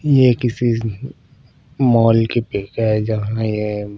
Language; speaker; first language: Hindi; non-native, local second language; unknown